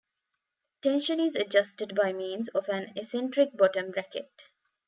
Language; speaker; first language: English; non-native, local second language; Tamil